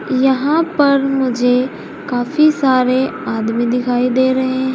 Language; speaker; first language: Hindi; native; Hindi